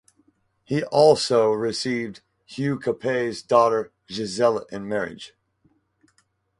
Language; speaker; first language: English; native; English